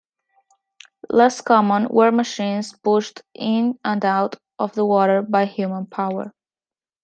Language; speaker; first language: English; non-native, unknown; Spanish